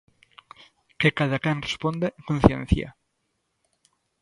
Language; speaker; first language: Galician; native; Galician